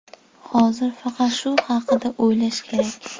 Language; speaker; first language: Uzbek; native; Uzbek